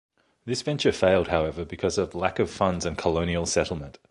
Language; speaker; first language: English; native; English